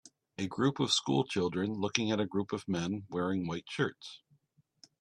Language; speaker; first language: English; native; English